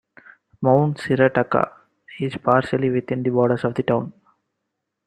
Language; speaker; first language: English; non-native, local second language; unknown